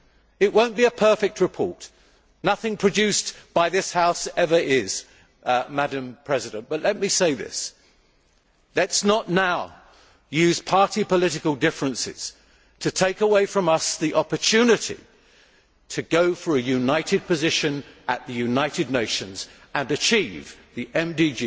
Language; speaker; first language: English; native; English